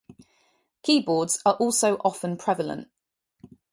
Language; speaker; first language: English; native; English